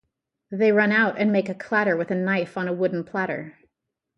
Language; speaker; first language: English; native; English